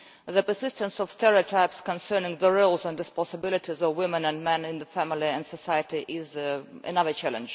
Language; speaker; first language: English; non-native, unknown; Russian